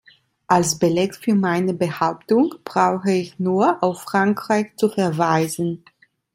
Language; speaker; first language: German; non-native, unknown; Italian